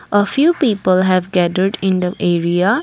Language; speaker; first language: English; non-native, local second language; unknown